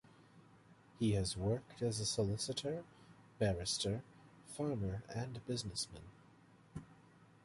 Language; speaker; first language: English; native; English